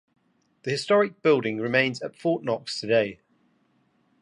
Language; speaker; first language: English; native; English